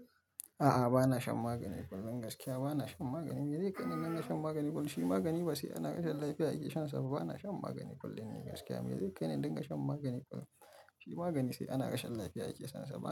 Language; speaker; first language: Hausa; native; Hausa